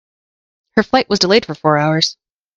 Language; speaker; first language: English; native; English